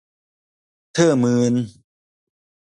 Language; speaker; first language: Thai; non-native, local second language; Northeastern Thai